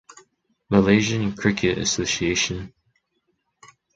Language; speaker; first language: English; non-native, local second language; Chinese